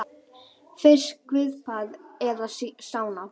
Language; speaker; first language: Icelandic; native; Icelandic